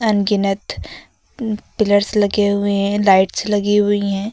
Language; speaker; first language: Hindi; native; Hindi